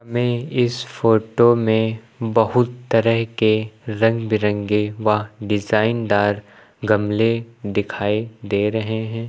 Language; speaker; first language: Hindi; native; Hindi